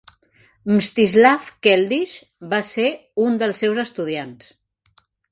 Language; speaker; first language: Catalan; native; Catalan